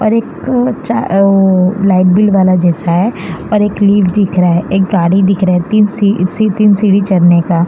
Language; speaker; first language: Hindi; non-native, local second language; Gujarati